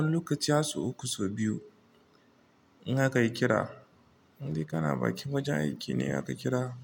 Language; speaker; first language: Hausa; non-native, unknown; Igbo